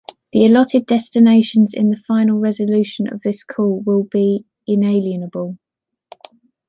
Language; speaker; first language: English; native; English